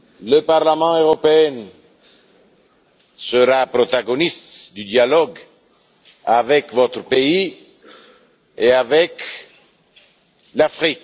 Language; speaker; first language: French; non-native, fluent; Italian